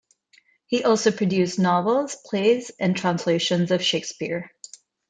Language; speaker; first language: English; non-native, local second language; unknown